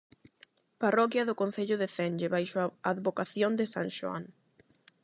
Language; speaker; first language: Galician; non-native, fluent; Spanish